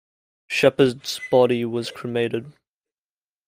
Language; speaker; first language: English; native; English